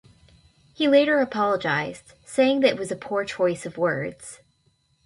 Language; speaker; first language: English; native; English